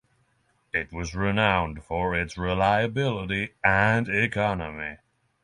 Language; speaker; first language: English; non-native, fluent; Norwegian